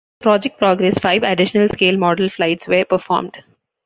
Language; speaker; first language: English; non-native, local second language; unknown